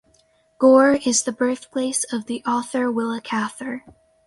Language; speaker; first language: English; native; English